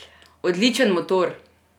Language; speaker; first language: Slovenian; non-native, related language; Serbian